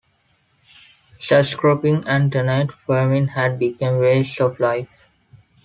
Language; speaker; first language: English; non-native, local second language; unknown